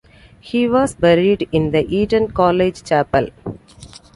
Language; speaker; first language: English; non-native, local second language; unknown